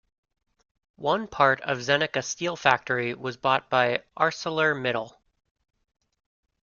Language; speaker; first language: English; native; English